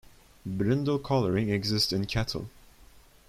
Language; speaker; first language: English; non-native, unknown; Turkish